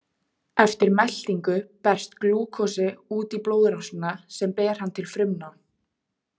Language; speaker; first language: Icelandic; native; Icelandic